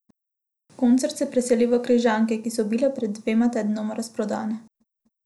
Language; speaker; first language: Slovenian; non-native, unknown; Macedonian